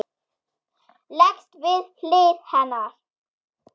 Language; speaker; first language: Icelandic; non-native, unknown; German